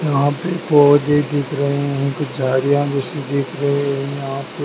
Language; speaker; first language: Hindi; native; Hindi